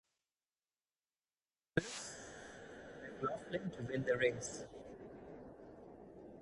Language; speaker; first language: English; non-native, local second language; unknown